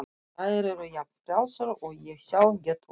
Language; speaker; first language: Icelandic; non-native, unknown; Russian